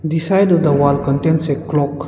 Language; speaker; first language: English; non-native, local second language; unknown